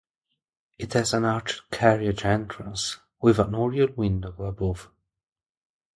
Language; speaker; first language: English; non-native, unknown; Italian